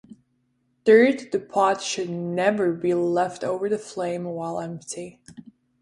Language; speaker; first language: English; non-native, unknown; Czech